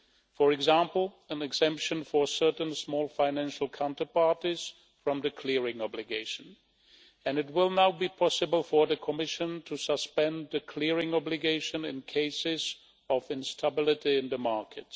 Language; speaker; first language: English; non-native, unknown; Czech